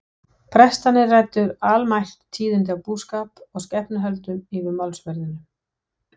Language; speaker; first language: Icelandic; non-native, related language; Danish